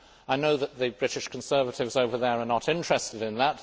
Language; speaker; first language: English; native; English